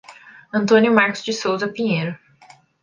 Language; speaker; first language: Portuguese; native; Portuguese